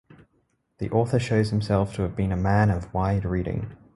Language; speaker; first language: English; native; English